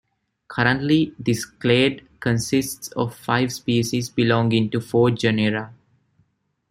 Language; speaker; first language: English; non-native, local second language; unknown